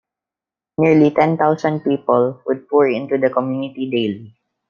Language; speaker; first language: English; non-native, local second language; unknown